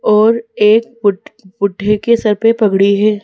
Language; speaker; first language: Hindi; native; Hindi